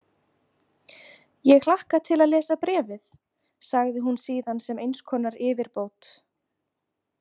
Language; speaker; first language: Icelandic; native; Icelandic